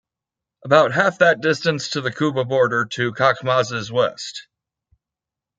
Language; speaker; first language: English; native; English